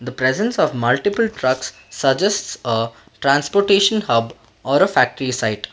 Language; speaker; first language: English; non-native, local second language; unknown